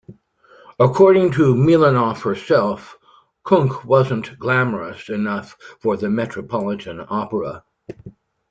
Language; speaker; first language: English; native; English